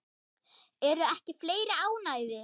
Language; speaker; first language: Icelandic; non-native, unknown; German